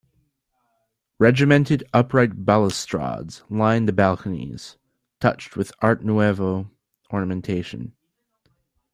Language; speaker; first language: English; native; English